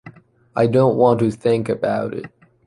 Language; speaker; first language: English; non-native, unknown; Chinese